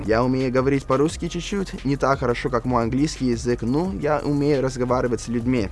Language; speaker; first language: Russian; non-native, learner; English